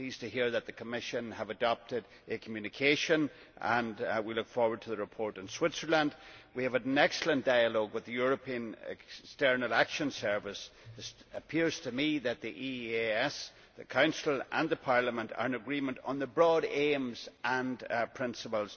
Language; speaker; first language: English; native; English